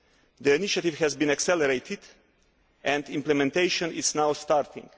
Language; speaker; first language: English; non-native, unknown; Slovenian